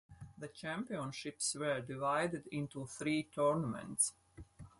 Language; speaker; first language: English; non-native, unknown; Latvian